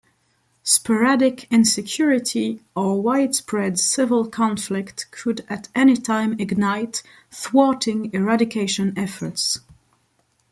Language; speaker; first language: English; non-native, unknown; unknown